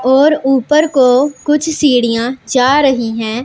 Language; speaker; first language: Hindi; non-native, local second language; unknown